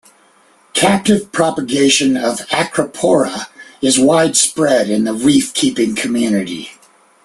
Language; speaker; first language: English; native; English